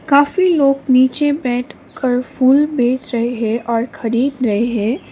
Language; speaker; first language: Hindi; non-native, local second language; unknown